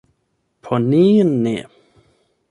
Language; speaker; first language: Esperanto; non-native, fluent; German